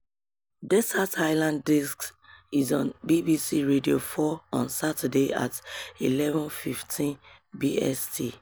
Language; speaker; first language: English; non-native, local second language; Yoruba